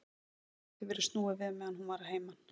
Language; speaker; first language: Icelandic; native; Icelandic